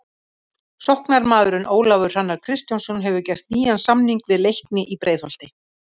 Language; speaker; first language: Icelandic; native; Icelandic